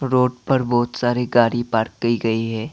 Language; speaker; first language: Hindi; non-native, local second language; Assamese